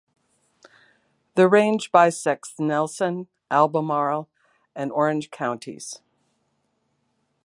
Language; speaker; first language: English; native; English